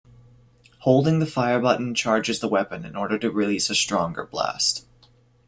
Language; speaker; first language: English; native; English